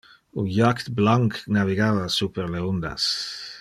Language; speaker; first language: Interlingua; non-native, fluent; Dutch